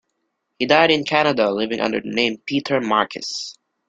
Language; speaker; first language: English; non-native, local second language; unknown